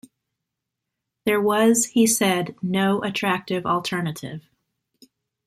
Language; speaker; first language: English; native; English